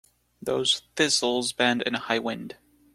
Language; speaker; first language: English; non-native, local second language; French